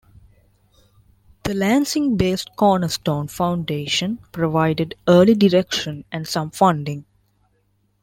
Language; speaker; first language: English; non-native, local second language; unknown